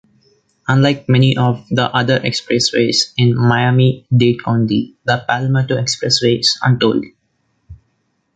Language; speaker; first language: English; non-native, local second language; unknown